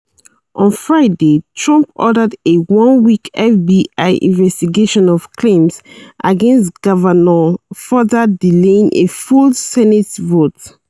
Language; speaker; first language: English; non-native, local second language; Yoruba